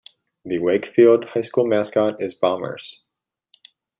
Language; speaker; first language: English; native; English